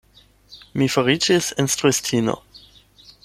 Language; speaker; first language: Esperanto; non-native, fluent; German